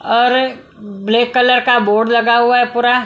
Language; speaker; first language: Hindi; non-native, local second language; Punjabi